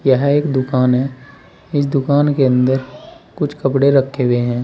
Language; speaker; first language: Hindi; native; Hindi